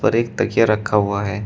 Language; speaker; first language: Hindi; native; Hindi